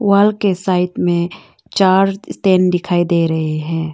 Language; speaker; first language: Hindi; non-native, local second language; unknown